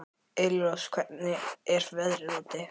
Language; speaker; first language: Icelandic; native; Icelandic